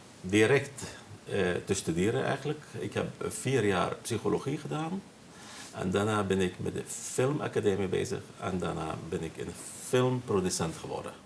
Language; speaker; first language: Dutch; non-native, fluent; Arabic